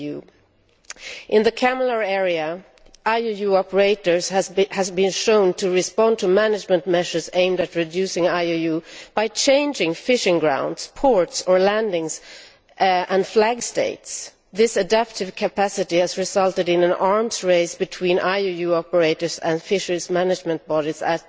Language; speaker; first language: English; non-native, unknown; Swedish